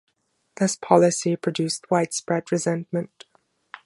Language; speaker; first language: English; non-native, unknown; German